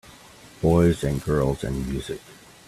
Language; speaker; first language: English; native; English